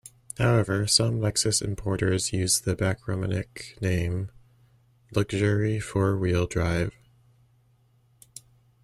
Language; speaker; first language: English; native; English